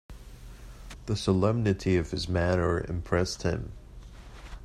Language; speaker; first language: English; native; English